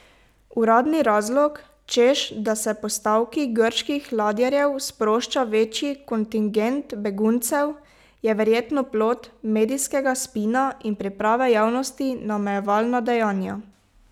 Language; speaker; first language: Slovenian; native; Slovenian